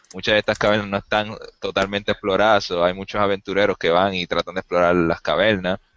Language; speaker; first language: Spanish; native; Spanish